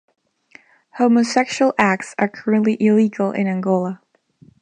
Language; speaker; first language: English; non-native, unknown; Spanish